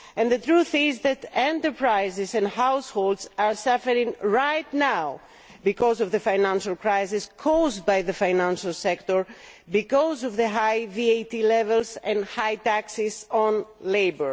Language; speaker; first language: English; non-native, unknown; Greek